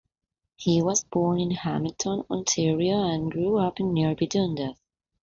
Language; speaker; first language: English; non-native, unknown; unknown